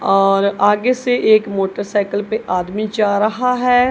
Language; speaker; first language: Hindi; non-native, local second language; Punjabi